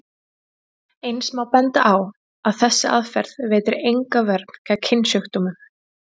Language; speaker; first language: Icelandic; native; Icelandic